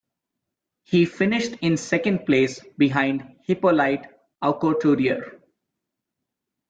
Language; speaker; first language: English; non-native, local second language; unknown